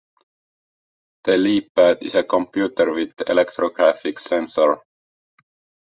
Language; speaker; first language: English; non-native, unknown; Estonian